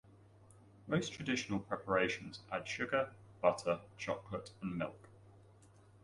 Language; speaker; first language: English; native; English